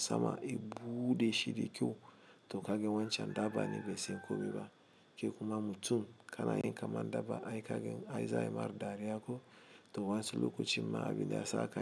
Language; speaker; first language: Hausa; non-native, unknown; Igbo